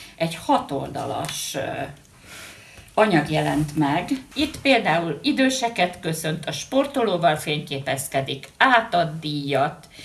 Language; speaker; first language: Hungarian; native; Hungarian